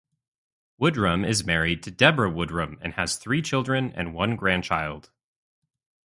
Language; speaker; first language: English; native; English